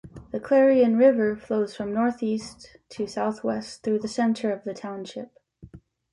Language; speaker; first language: English; native; English